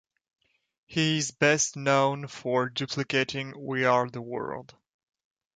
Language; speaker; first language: English; non-native, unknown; French